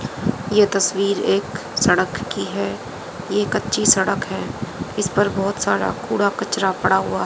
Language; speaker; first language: Hindi; native; Hindi